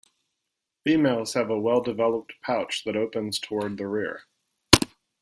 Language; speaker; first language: English; native; English